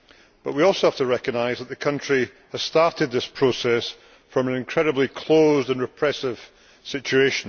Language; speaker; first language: English; native; English